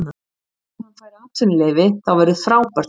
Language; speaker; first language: Icelandic; native; Icelandic